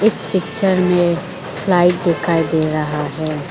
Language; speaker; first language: Hindi; non-native, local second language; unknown